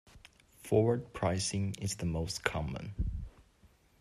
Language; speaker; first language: English; non-native, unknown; Chinese